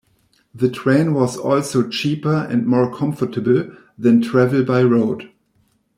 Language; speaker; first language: English; non-native, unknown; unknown